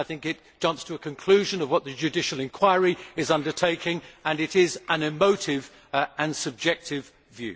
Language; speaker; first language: English; native; English